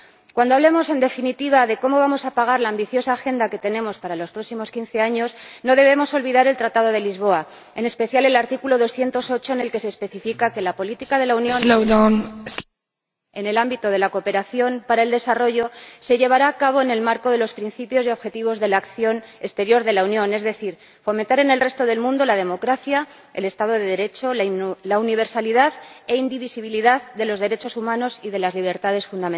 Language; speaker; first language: Spanish; native; Spanish